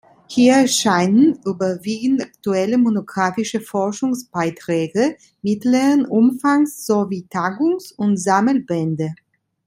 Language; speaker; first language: German; non-native, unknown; Italian